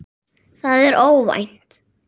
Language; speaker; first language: Icelandic; native; Icelandic